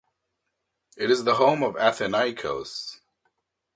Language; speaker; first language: English; native; English